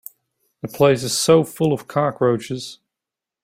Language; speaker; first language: English; native; English